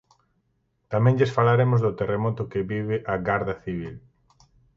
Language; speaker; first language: Galician; native; Galician